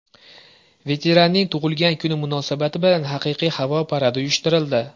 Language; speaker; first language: Uzbek; native; Uzbek